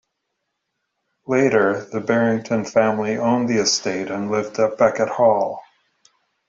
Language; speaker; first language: English; native; English